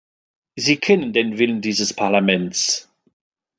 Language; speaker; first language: German; non-native, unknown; French